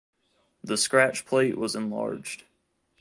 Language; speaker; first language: English; native; English